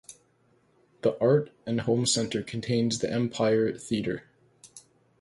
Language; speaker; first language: English; native; English